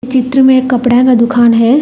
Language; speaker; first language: Hindi; non-native, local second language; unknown